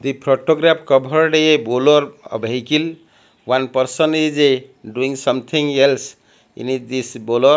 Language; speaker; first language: English; non-native, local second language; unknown